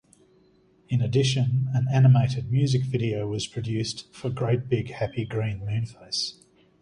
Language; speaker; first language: English; native; English